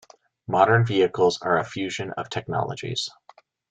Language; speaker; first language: English; native; English